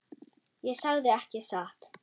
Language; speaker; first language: Icelandic; non-native, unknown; German